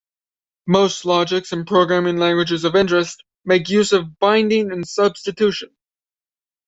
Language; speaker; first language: English; native; English